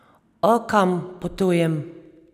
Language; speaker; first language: Slovenian; native; Slovenian